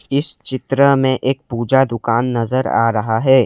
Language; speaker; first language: Hindi; non-native, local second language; Assamese